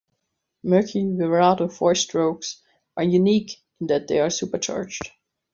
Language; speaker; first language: English; non-native, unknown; German